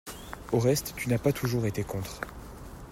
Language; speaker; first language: French; native; French